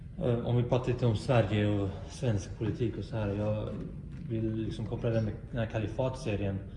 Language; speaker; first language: Swedish; native; Swedish